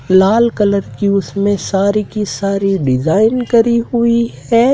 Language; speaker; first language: Hindi; native; Hindi